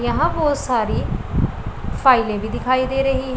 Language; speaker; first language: Hindi; non-native, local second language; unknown